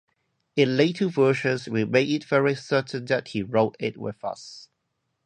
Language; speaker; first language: English; non-native, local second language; Cantonese